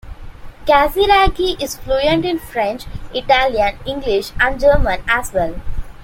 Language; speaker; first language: English; non-native, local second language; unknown